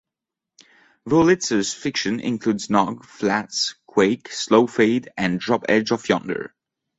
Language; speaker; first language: English; non-native, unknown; French